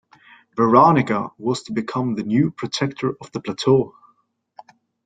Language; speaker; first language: English; native; English